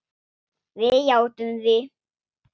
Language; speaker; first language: Icelandic; non-native, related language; Swedish